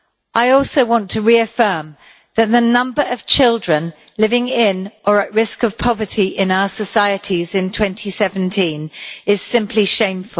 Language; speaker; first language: English; native; English